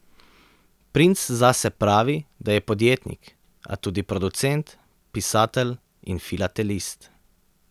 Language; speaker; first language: Slovenian; native; Slovenian